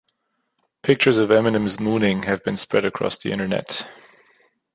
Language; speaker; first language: English; non-native, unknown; German